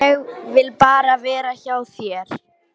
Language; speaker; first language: Icelandic; non-native, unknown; Polish